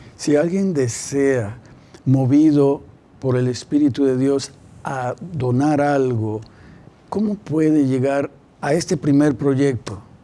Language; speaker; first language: Spanish; native; Spanish